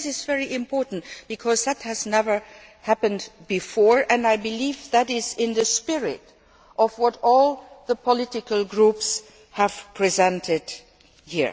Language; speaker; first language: English; non-native, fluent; Luxembourgish